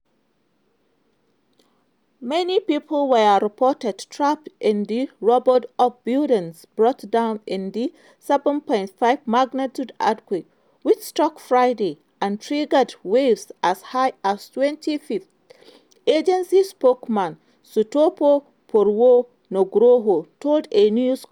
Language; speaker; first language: English; non-native, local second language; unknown